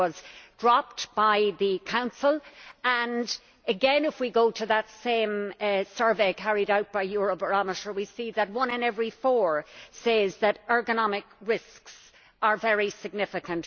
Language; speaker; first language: English; native; English